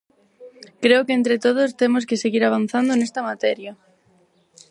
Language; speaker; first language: Galician; non-native, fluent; Spanish